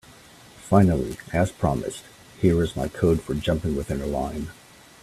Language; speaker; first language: English; native; English